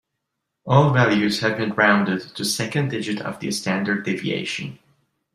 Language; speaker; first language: English; non-native, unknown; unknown